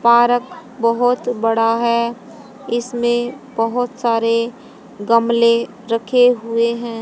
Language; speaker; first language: Hindi; native; Hindi